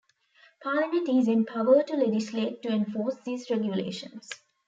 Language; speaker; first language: English; non-native, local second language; Tamil